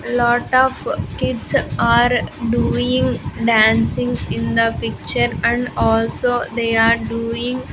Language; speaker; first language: English; non-native, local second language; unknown